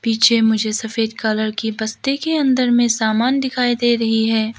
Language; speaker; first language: Hindi; non-native, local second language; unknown